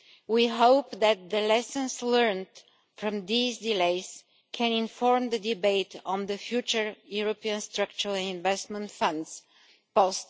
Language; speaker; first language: English; non-native, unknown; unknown